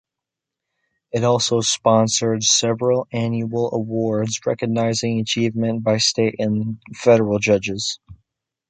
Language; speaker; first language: English; native; English